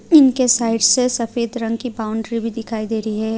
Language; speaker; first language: Hindi; non-native, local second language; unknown